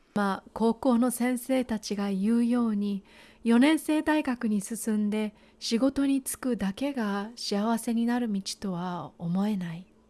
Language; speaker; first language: Japanese; native; Japanese